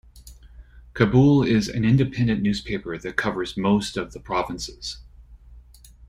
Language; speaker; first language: English; native; English